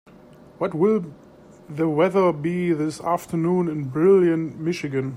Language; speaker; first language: English; native; English